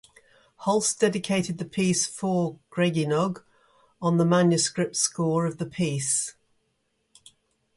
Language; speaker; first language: English; native; English